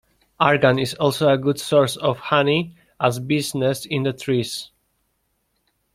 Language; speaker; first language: English; non-native, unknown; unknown